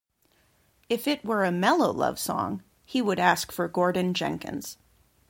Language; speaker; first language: English; native; English